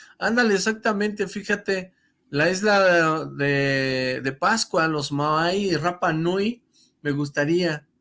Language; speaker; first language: Spanish; native; Spanish